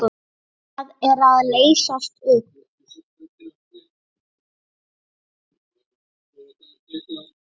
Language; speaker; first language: Icelandic; native; Icelandic